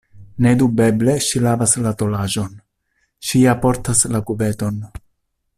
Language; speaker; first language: Esperanto; non-native, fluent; Italian